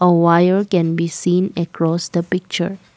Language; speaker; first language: English; non-native, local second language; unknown